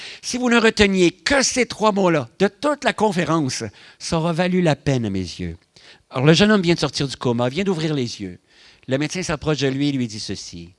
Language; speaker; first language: French; native; French